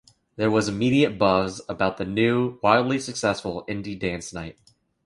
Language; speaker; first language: English; native; English